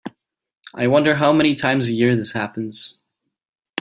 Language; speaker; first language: English; native; English